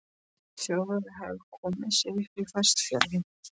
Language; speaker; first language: Icelandic; non-native, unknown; Polish